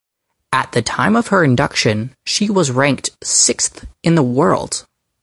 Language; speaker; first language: English; native; English